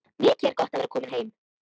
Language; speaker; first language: Icelandic; native; Icelandic